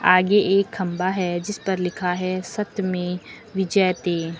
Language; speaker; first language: Hindi; native; Hindi